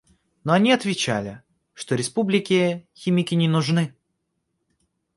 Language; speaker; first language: Russian; native; Russian